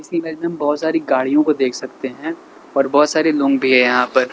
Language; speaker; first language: Hindi; native; Hindi